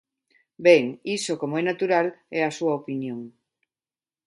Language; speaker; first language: Galician; non-native, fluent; Spanish